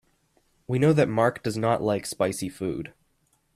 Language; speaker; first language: English; native; English